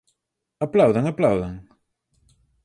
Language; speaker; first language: Galician; native; Galician